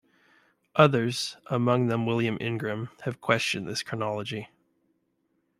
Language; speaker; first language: English; native; English